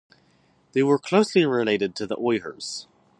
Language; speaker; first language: English; native; English